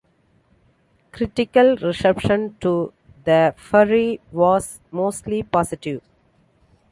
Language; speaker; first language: English; non-native, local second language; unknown